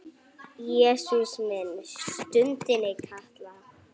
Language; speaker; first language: Icelandic; native; Icelandic